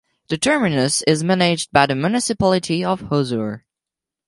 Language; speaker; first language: English; non-native, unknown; French